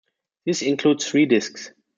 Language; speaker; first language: English; non-native, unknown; German